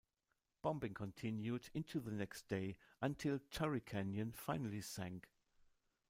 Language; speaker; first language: English; non-native, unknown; German